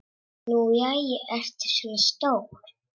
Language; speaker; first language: Icelandic; non-native, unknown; Czech